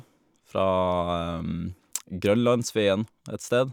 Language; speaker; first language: Norwegian; native; Norwegian